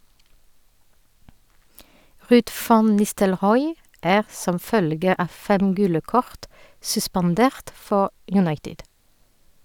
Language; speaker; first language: Norwegian; non-native, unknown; French